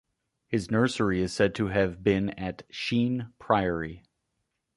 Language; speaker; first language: English; native; English